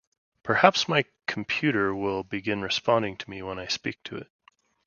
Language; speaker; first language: English; native; English